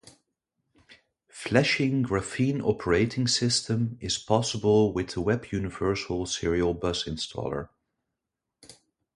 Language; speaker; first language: English; non-native, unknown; Dutch